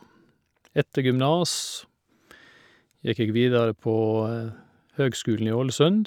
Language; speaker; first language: Norwegian; native; Norwegian